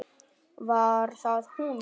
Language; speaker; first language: Icelandic; non-native, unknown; Vietnamese